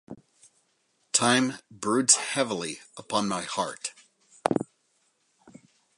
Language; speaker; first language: English; native; English